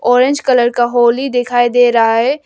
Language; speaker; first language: Hindi; non-native, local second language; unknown